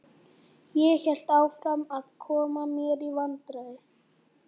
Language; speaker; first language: Icelandic; native; Icelandic